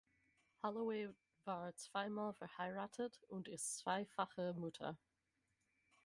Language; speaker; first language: German; non-native, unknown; English